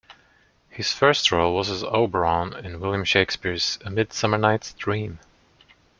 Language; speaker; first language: English; non-native, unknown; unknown